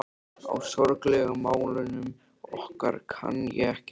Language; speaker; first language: Icelandic; native; Icelandic